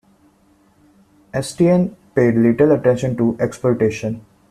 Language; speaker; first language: English; non-native, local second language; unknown